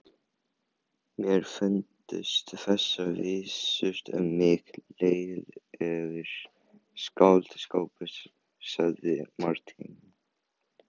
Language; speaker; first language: Icelandic; non-native, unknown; Chinese